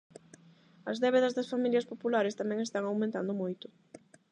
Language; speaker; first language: Galician; non-native, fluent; Spanish